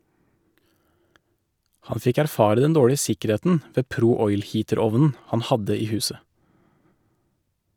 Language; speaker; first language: Norwegian; native; Norwegian